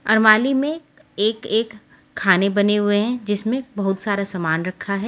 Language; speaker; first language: Hindi; non-native, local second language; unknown